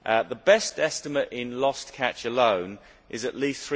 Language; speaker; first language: English; native; English